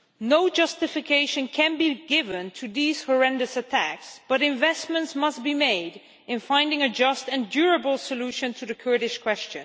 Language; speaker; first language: English; non-native, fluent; Dutch